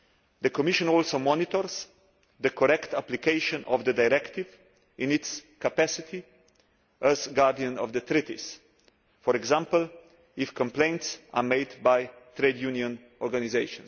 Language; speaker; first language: English; non-native, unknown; Slovenian